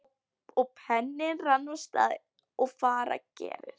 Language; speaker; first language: Icelandic; non-native, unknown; Polish